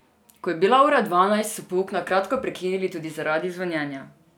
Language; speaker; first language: Slovenian; non-native, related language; Serbian